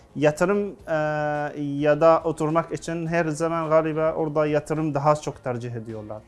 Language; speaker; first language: Turkish; non-native, learner; Arabic